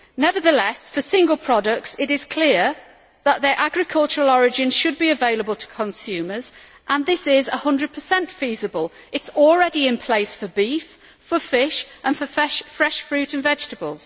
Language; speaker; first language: English; native; English